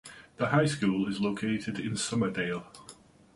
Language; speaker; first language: English; native; English